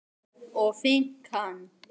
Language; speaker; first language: Icelandic; native; Icelandic